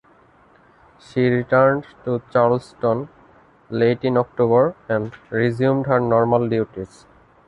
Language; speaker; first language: English; non-native, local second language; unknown